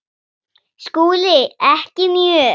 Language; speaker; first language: Icelandic; non-native, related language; Swedish